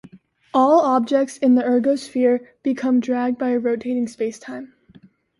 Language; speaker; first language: English; native; English